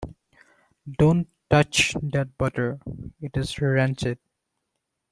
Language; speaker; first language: English; non-native, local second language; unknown